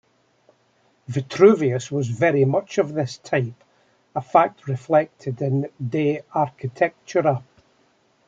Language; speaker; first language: English; native; English